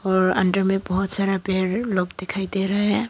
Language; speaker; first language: Hindi; non-native, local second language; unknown